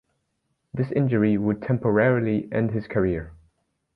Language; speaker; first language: English; native; English